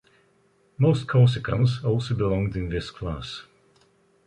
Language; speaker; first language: English; native; English